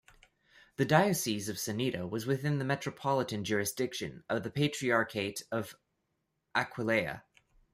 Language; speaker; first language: English; native; English